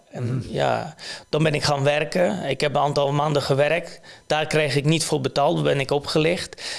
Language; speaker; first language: Dutch; non-native, fluent; Polish